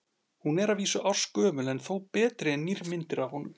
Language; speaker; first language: Icelandic; native; Icelandic